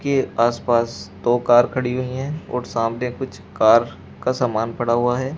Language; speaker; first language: Hindi; native; Hindi